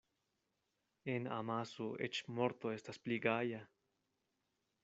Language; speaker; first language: Esperanto; non-native, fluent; Spanish